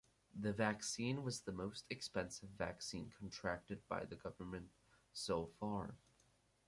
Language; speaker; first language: English; native; English